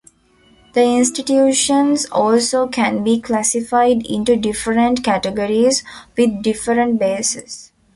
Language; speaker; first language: English; non-native, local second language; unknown